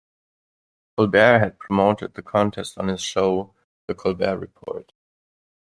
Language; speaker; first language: English; non-native, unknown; German